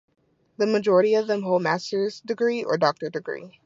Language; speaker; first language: English; native; English